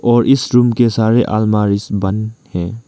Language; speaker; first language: Hindi; non-native, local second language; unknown